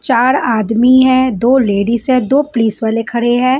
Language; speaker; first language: Hindi; non-native, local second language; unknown